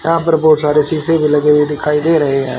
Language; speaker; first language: Hindi; native; Hindi